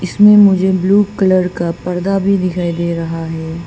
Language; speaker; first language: Hindi; non-native, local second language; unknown